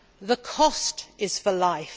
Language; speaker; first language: English; native; English